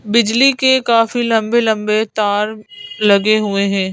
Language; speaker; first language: Hindi; native; Hindi